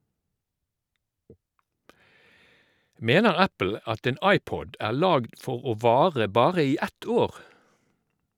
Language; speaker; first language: Norwegian; native; Norwegian